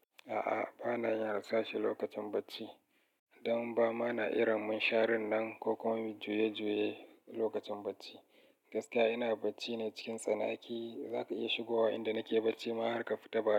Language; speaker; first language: Hausa; native; Hausa